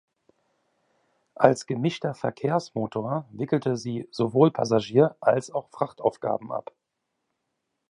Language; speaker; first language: German; native; German